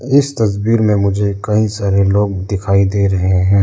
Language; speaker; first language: Hindi; non-native, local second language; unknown